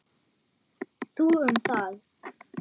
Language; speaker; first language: Icelandic; non-native, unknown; German